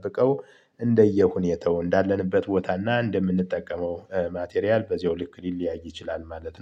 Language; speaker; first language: Amharic; native; Amharic